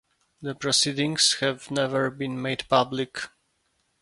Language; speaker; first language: English; non-native, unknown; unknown